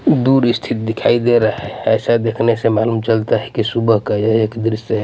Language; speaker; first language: Hindi; non-native, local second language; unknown